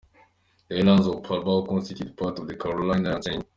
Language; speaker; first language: English; non-native, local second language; Kinyarwanda